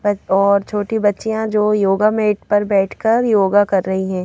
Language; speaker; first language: Hindi; native; Hindi